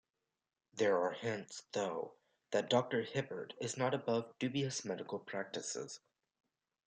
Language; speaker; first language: English; native; English